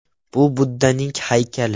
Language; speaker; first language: Uzbek; non-native, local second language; Russian